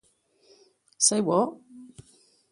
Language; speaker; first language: English; native; English